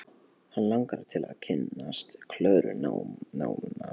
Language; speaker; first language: Icelandic; non-native, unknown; Polish